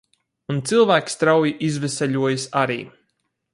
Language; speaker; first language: Latvian; native; Latvian